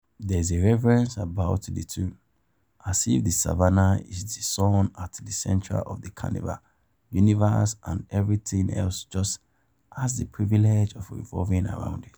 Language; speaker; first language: English; non-native, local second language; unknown